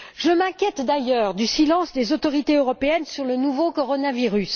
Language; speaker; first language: French; native; French